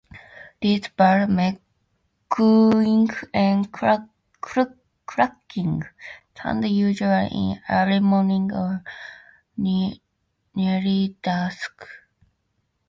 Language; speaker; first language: English; native; English